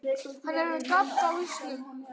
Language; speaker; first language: Icelandic; native; Icelandic